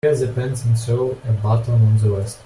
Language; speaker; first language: English; non-native, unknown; Russian